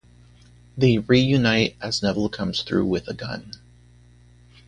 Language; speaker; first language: English; native; English